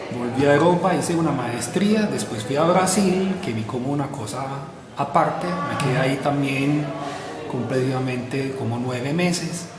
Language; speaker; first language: Spanish; non-native, fluent; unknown